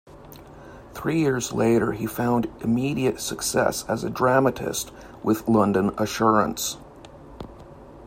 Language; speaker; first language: English; native; English